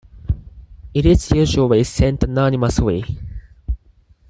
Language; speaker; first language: English; non-native, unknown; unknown